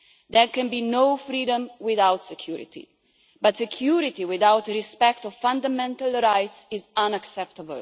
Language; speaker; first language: English; non-native, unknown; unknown